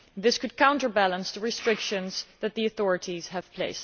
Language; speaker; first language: English; non-native, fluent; Dutch